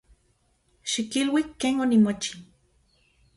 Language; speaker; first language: Central Puebla Nahuatl; non-native, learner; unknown